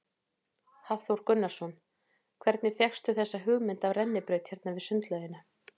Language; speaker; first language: Icelandic; native; Icelandic